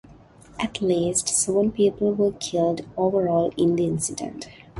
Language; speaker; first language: English; non-native, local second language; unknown